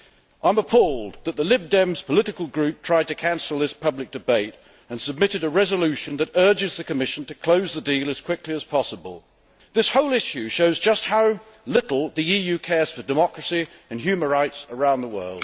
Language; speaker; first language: English; native; English